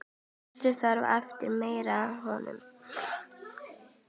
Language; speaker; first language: Icelandic; native; Icelandic